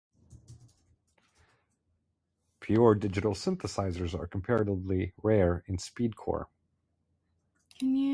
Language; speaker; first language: English; native; English